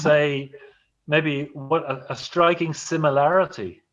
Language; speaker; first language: English; native; English